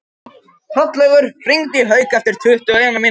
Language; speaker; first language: Icelandic; non-native, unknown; Japanese